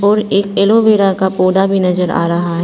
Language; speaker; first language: Hindi; non-native, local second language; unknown